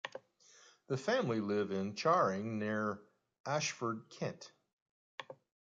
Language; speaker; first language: English; native; English